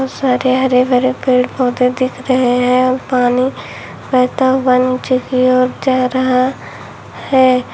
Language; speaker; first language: Hindi; native; Hindi